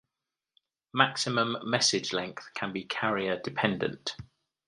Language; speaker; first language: English; native; English